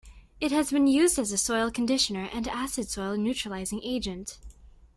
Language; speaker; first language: English; native; English